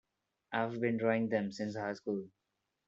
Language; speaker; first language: English; non-native, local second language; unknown